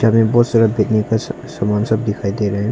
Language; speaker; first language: Hindi; non-native, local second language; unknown